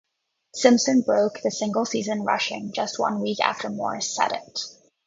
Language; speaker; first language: English; native; English